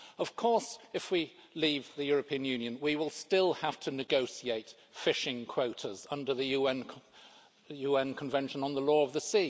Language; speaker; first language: English; native; English